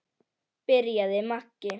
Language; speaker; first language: Icelandic; native; Icelandic